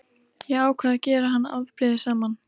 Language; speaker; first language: Icelandic; native; Icelandic